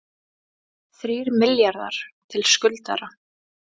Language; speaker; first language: Icelandic; native; Icelandic